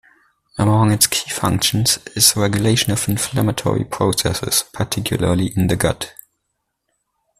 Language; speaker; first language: English; non-native, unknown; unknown